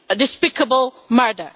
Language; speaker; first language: English; non-native, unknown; Portuguese